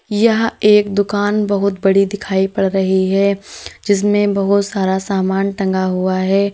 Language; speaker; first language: Hindi; native; Hindi